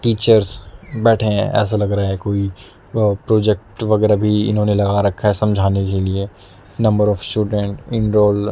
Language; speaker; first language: Hindi; native; Hindi